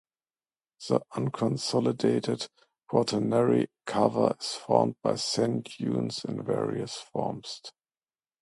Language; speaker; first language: English; non-native, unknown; German